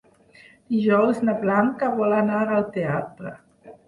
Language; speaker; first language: Catalan; non-native, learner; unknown